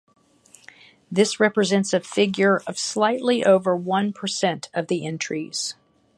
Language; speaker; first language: English; native; English